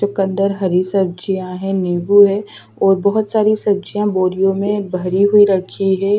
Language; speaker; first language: Hindi; native; Hindi